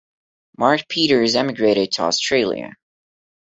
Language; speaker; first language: English; non-native, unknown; Portuguese